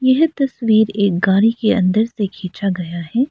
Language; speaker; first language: Hindi; non-native, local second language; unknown